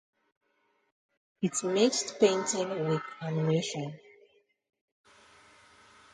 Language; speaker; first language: English; non-native, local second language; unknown